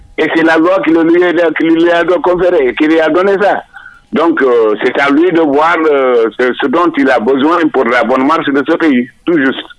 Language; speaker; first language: French; non-native, local second language; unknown